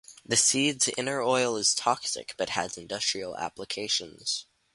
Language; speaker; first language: English; native; English